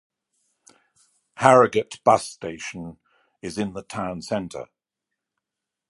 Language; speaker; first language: English; native; English